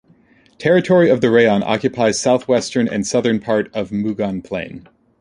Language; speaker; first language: English; native; English